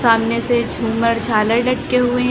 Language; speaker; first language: Hindi; native; Hindi